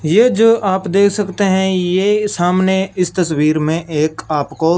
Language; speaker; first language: Hindi; non-native, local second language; Punjabi